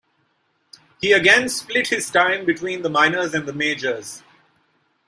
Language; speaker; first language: English; non-native, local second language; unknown